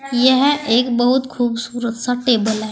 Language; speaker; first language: Hindi; native; Hindi